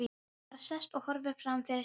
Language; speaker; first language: Icelandic; non-native, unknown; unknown